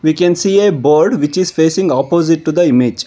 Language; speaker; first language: English; non-native, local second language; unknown